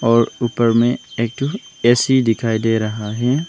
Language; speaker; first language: Hindi; non-native, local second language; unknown